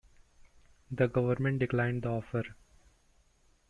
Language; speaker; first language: English; non-native, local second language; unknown